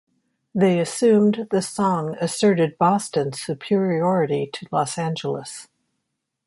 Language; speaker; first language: English; native; English